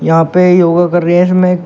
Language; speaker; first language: Hindi; native; Hindi